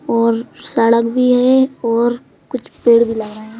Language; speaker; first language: Hindi; native; Hindi